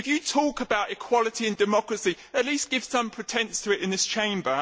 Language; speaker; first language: English; native; English